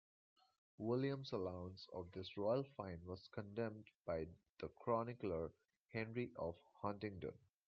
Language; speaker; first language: English; non-native, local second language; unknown